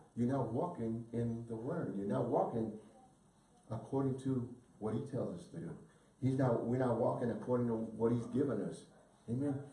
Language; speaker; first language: English; early bilingual, other home language; Spanish